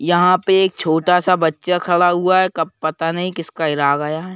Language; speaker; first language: Hindi; native; Hindi